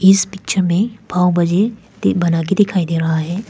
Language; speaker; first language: Hindi; non-native, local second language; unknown